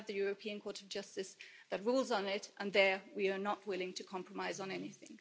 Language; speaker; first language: English; early bilingual, heritage; German